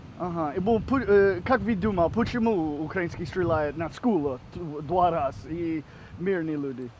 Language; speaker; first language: Russian; non-native, learner; English